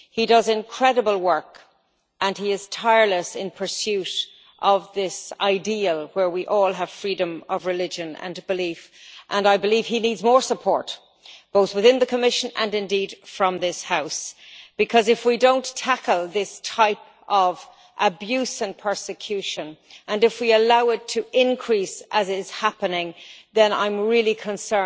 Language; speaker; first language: English; native; English